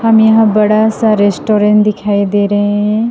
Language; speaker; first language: Hindi; non-native, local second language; Assamese